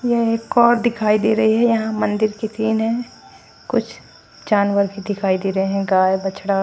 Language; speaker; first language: Hindi; native; Hindi